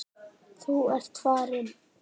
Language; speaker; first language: Icelandic; native; Icelandic